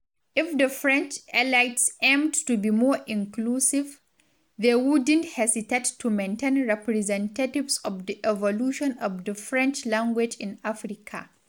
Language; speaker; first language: English; non-native, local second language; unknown